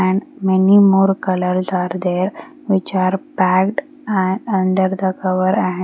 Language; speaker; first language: English; non-native, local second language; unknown